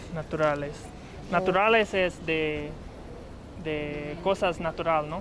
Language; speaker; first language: Spanish; non-native, learner; English